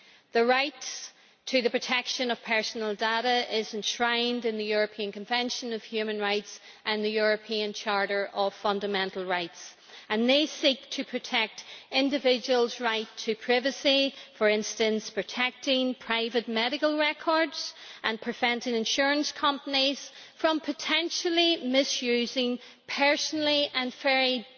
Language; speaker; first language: English; native; English